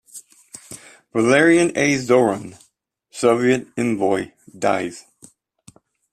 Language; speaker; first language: English; native; English